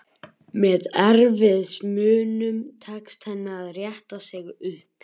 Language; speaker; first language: Icelandic; native; Icelandic